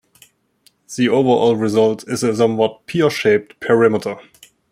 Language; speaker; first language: English; non-native, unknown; German